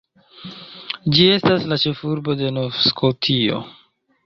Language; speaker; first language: Esperanto; non-native, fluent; Chinese